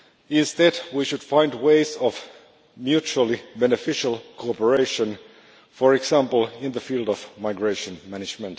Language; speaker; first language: English; non-native, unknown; Finnish